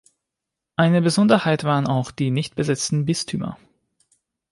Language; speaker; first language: German; non-native, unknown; Hungarian